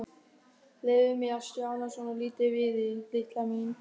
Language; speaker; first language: Icelandic; non-native, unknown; German